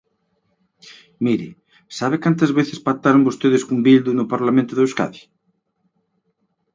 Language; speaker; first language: Galician; native; Galician